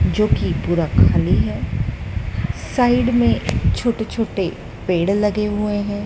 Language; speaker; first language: Hindi; native; Hindi